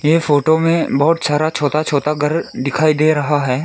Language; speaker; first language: Hindi; non-native, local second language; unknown